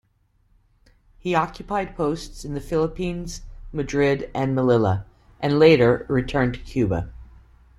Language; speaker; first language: English; native; English